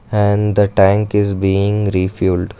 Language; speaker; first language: English; non-native, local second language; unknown